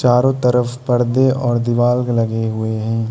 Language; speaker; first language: Hindi; non-native, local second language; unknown